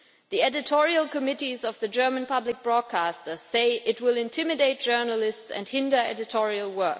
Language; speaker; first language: English; non-native, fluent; German